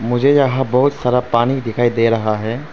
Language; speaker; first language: Hindi; non-native, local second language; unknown